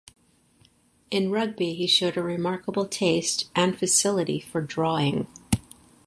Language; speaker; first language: English; native; English